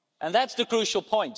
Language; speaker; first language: English; non-native, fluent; Dutch